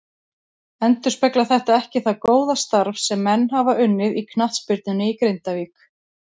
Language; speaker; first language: Icelandic; native; Icelandic